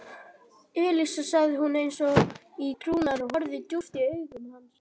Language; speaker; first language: Icelandic; native; Icelandic